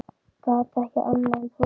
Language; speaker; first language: Icelandic; native; Icelandic